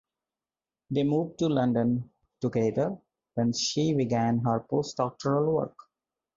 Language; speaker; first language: English; non-native, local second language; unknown